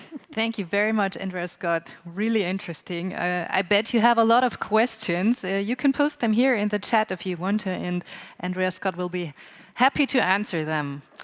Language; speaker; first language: English; non-native, fluent; German